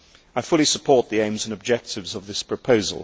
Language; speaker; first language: English; native; English